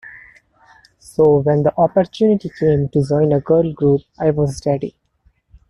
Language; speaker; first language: English; non-native, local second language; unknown